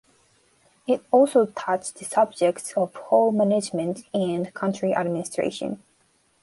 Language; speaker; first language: English; non-native, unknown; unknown